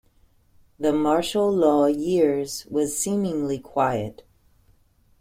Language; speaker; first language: English; native; English